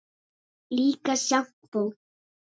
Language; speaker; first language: Icelandic; native; Icelandic